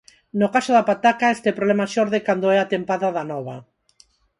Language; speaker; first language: Galician; non-native, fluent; Spanish